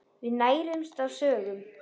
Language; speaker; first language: Icelandic; native; Icelandic